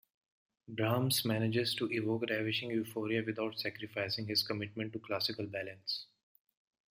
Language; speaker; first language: English; non-native, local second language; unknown